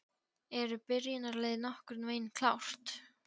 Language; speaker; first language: Icelandic; non-native, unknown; Polish